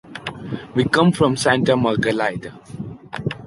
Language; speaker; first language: English; non-native, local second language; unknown